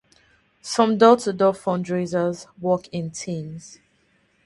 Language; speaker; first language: English; non-native, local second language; Yoruba